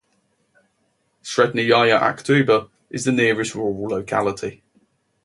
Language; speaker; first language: English; native; English